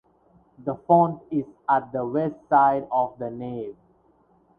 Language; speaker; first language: English; non-native, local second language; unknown